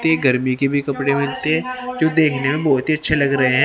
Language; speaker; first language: Hindi; native; Hindi